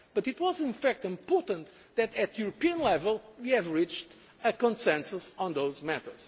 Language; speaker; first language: English; non-native, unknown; Portuguese